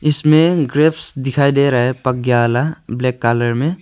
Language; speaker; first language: Hindi; non-native, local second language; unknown